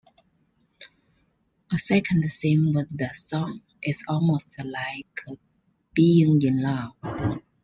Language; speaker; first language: English; non-native, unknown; Chinese